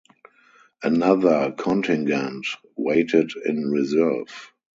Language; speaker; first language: English; non-native, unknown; German